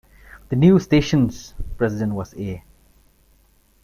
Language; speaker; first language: English; non-native, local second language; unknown